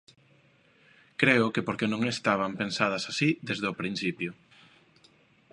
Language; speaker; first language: Galician; non-native, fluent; Spanish